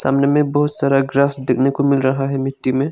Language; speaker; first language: Hindi; non-native, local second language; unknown